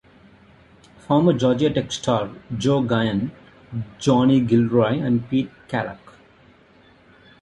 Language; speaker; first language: English; non-native, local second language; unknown